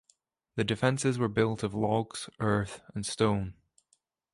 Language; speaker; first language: English; native; English